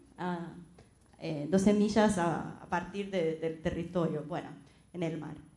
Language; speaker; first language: Spanish; non-native, related language; Portuguese